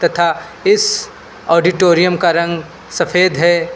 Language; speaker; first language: Hindi; native; Hindi